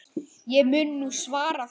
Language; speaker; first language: Icelandic; native; Icelandic